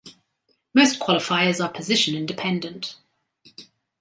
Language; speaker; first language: English; native; English